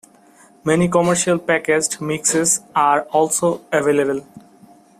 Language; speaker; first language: English; non-native, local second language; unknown